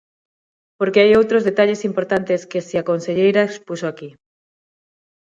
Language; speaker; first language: Galician; non-native, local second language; Spanish